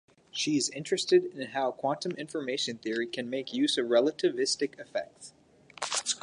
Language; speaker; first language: English; native; English